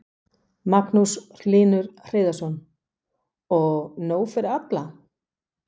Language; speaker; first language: Icelandic; non-native, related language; Danish